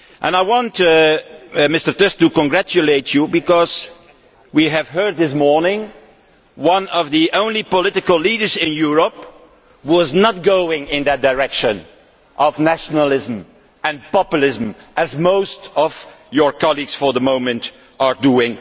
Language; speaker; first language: English; non-native, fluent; Dutch